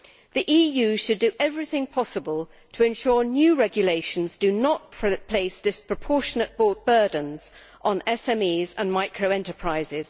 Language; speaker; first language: English; native; English